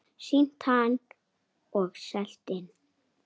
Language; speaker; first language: Icelandic; native; Icelandic